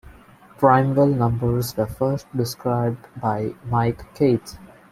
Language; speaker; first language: English; non-native, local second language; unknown